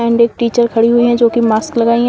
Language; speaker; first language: Hindi; native; Hindi